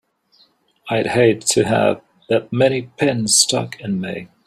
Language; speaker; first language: English; native; English